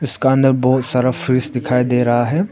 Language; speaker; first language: Hindi; non-native, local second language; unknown